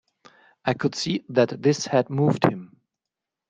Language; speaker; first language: English; non-native, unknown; German